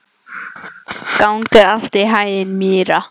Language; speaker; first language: Icelandic; non-native, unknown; English